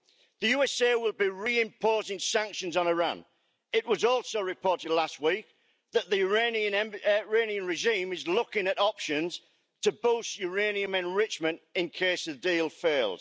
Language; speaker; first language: English; native; English